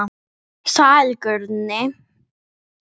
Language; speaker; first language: Icelandic; non-native, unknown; English